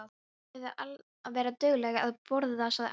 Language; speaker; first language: Icelandic; non-native, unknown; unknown